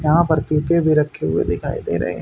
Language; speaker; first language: Hindi; native; Hindi